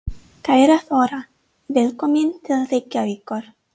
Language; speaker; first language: Icelandic; non-native, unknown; English